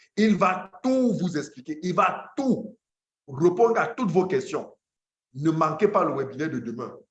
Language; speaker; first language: French; non-native, local second language; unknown